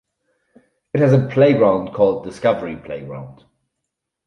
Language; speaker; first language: English; non-native, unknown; German